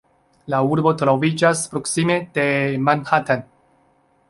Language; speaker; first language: Esperanto; non-native, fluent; Chinese